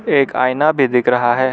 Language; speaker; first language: Hindi; non-native, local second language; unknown